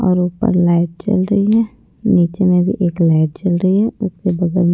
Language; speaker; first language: Hindi; non-native, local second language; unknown